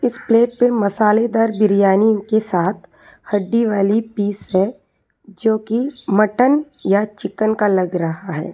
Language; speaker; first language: Hindi; non-native, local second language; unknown